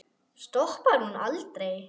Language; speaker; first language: Icelandic; non-native, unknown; German